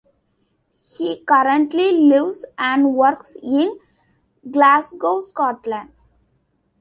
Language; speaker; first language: English; non-native, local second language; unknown